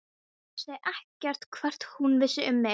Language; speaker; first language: Icelandic; non-native, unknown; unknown